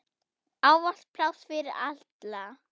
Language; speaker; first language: Icelandic; non-native, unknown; German